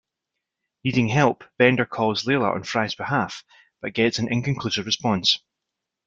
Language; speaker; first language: English; native; English